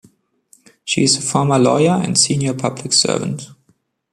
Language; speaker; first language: English; non-native, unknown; German